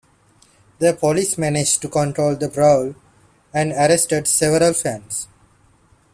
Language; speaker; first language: English; non-native, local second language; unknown